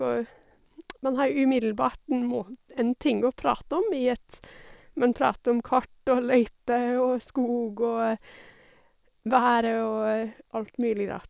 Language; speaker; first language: Norwegian; non-native, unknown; English